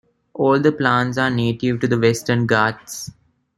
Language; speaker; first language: English; non-native, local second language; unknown